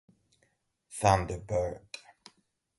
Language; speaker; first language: Portuguese; non-native, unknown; Galician